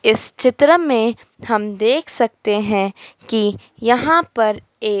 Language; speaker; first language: Hindi; native; Hindi